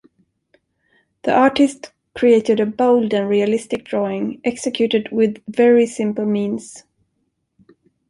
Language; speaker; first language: English; non-native, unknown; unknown